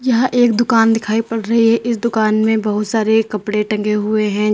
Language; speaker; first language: Hindi; native; Hindi